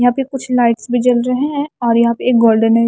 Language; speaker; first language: Hindi; non-native, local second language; Punjabi